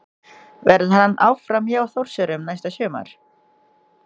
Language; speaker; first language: Icelandic; non-native, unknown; Indonesian